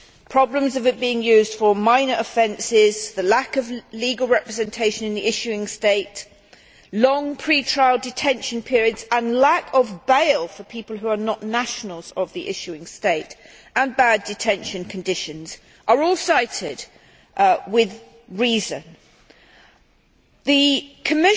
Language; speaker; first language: English; native; English